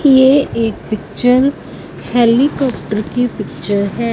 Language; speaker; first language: Hindi; non-native, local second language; Punjabi